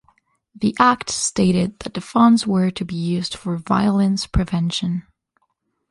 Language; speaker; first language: English; non-native, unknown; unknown